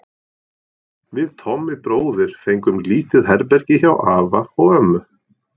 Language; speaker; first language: Icelandic; non-native, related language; Norwegian